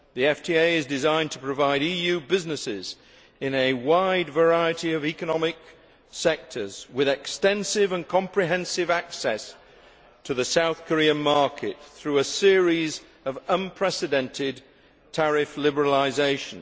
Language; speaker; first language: English; native; English